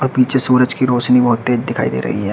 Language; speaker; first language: Hindi; native; Hindi